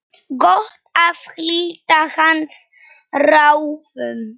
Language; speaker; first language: Icelandic; non-native, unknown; Polish